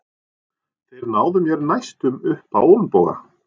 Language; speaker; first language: Icelandic; non-native, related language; Norwegian